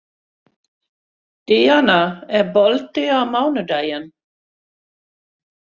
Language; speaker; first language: Icelandic; non-native, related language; Swedish